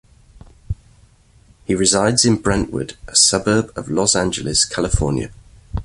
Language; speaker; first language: English; native; English